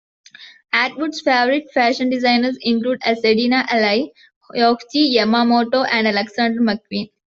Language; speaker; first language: English; non-native, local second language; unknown